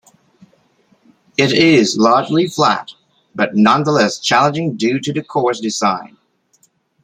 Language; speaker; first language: English; native; English